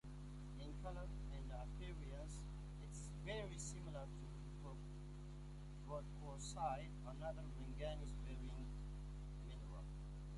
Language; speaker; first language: English; native; English